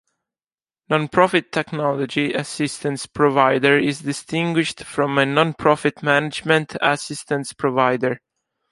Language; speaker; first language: English; non-native, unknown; Italian